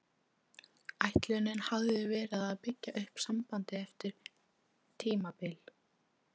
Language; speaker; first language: Icelandic; non-native, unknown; Polish